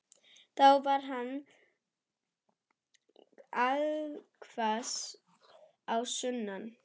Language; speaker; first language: Icelandic; non-native, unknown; German